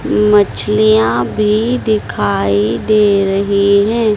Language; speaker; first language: Hindi; native; Hindi